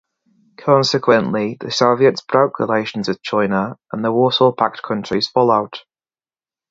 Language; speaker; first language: English; native; English